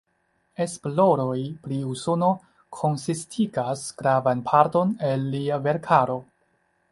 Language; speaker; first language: Esperanto; non-native, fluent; Chinese